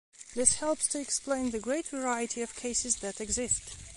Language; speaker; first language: English; non-native, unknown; Belarusian